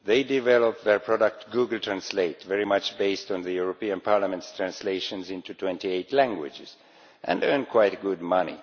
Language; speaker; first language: English; non-native, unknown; Estonian